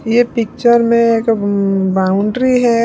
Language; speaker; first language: Hindi; non-native, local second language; Punjabi